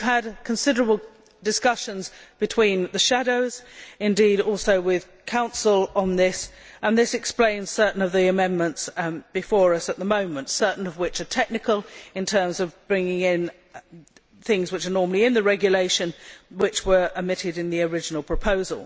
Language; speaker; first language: English; native; English